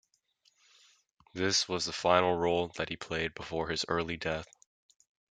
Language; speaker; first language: English; native; English